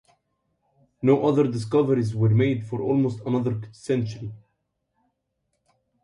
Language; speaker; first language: English; non-native, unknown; Arabic